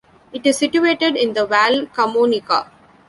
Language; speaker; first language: English; non-native, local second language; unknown